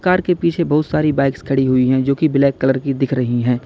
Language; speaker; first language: Hindi; native; Hindi